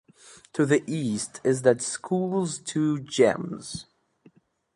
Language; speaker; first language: English; native; English